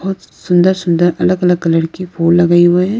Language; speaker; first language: Hindi; non-native, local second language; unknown